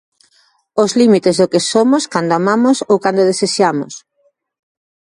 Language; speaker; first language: Galician; native; Galician